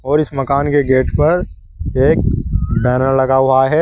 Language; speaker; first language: Hindi; native; Hindi